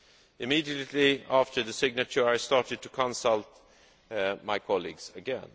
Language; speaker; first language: English; non-native, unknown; Swedish